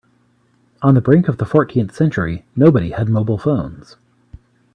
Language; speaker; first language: English; native; English